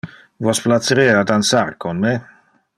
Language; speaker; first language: Interlingua; non-native, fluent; Dutch